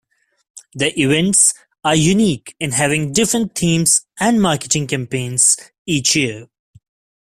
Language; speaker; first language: English; non-native, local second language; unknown